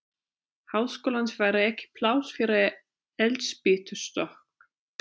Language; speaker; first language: Icelandic; non-native, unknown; German